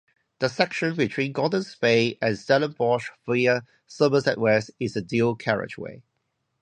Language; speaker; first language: English; non-native, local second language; Cantonese